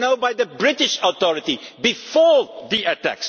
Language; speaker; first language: English; non-native, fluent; Dutch